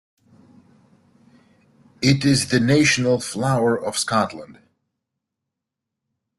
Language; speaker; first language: English; native; English